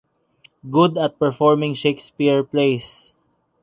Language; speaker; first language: English; non-native, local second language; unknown